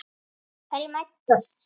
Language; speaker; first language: Icelandic; native; Icelandic